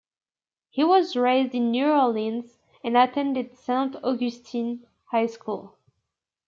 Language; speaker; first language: English; native; English